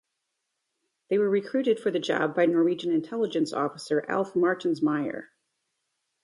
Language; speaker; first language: English; native; English